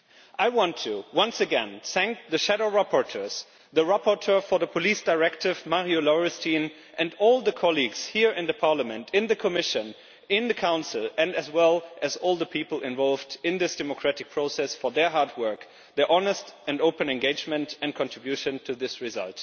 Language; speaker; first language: English; non-native, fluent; German